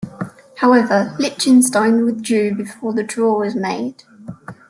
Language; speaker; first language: English; native; English